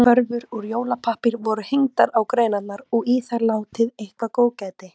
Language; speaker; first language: Icelandic; native; Icelandic